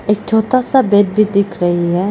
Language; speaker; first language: Hindi; non-native, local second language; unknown